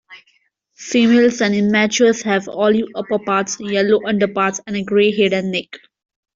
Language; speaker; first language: English; non-native, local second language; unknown